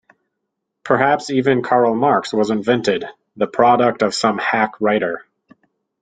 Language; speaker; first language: English; native; English